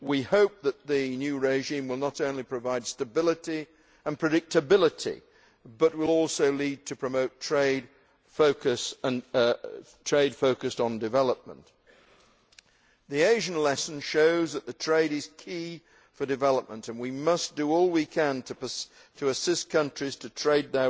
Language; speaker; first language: English; native; English